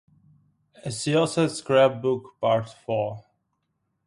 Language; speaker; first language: English; non-native, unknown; Ukrainian